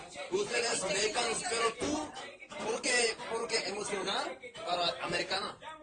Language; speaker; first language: Spanish; non-native, learner; Korean